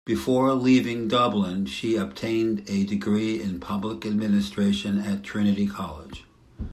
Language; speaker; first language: English; native; English